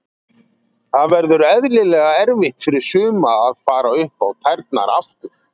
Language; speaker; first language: Icelandic; native; Icelandic